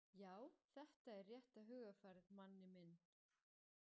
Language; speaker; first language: Icelandic; non-native, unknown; German